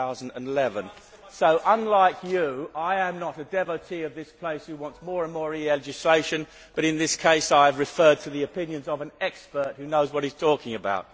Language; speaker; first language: English; native; English